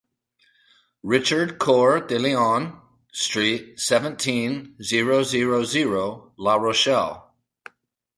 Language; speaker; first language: English; native; English